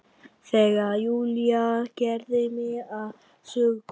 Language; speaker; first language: Icelandic; non-native, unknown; Vietnamese